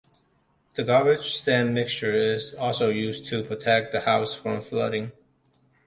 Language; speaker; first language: English; non-native, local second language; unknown